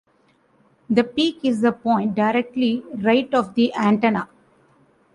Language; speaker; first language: English; non-native, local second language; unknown